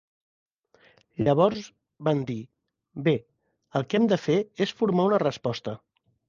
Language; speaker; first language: Catalan; native; Catalan